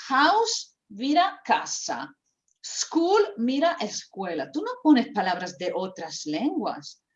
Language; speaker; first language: Spanish; non-native, fluent; Croatian